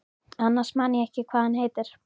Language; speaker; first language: Icelandic; native; Icelandic